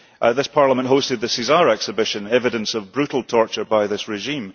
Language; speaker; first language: English; early bilingual, heritage; English